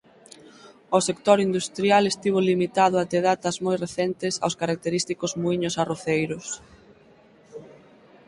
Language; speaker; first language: Galician; native; Galician